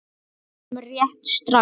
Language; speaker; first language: Icelandic; native; Icelandic